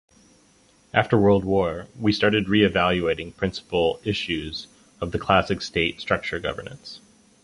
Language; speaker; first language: English; native; English